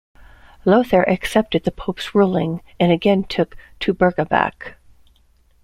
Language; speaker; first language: English; native; English